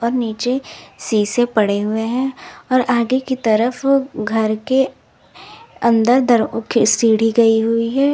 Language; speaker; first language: Hindi; native; Hindi